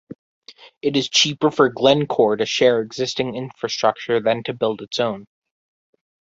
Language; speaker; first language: English; native; English